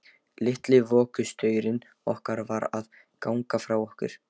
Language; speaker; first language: Icelandic; non-native, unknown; Lithuanian